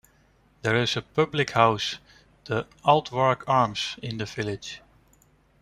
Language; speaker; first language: English; non-native, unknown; Dutch